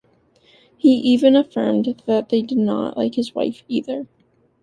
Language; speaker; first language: English; native; English